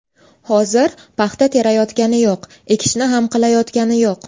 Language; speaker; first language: Uzbek; native; Uzbek